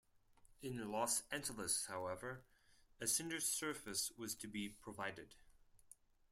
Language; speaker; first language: English; non-native, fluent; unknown